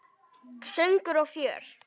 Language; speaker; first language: Icelandic; native; Icelandic